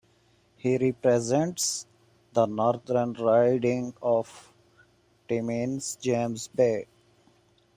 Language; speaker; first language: English; non-native, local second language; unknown